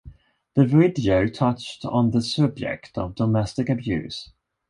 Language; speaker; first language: English; non-native, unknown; Swedish